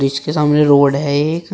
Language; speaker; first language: Hindi; native; Hindi